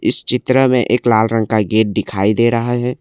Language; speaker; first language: Hindi; non-native, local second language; Assamese